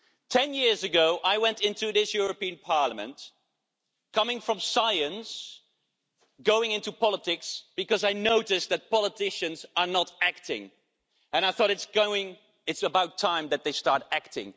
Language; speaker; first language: English; non-native, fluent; Dutch